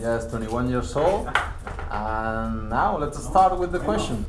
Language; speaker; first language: English; non-native, learner; Spanish